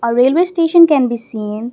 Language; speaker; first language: English; non-native, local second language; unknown